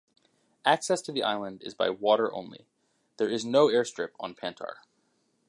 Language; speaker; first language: English; native; English